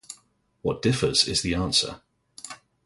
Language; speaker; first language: English; native; English